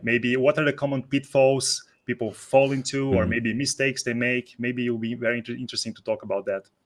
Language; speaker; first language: English; non-native, fluent; Portuguese